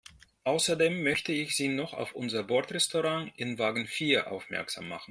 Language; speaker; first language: German; non-native, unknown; Russian